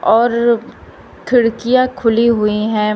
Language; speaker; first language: Hindi; native; Hindi